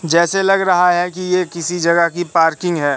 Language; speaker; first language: Hindi; native; Hindi